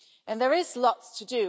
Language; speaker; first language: English; non-native, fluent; German